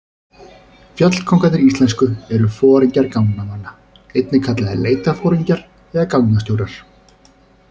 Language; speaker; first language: Icelandic; native; Icelandic